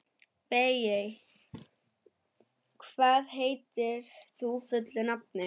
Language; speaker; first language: Icelandic; non-native, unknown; German